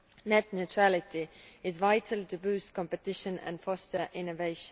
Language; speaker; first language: English; non-native, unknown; Estonian